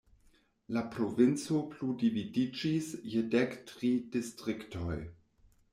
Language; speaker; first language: Esperanto; non-native, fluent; German